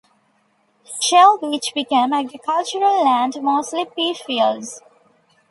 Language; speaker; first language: English; non-native, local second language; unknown